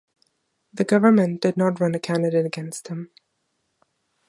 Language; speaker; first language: English; non-native, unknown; German